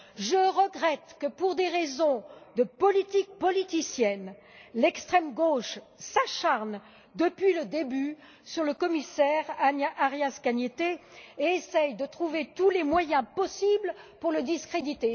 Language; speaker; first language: French; native; French